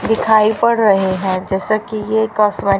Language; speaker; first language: Hindi; native; Hindi